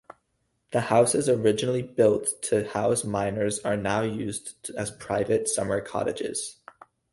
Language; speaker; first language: English; native; English